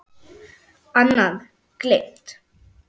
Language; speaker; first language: Icelandic; non-native, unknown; German